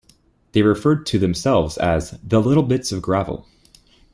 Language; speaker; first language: English; native; English